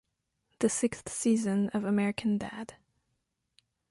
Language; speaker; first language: English; non-native, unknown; French